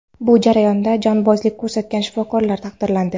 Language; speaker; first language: Uzbek; non-native, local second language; Kara-Kalpak